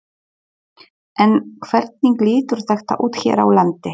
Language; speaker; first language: Icelandic; non-native, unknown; Polish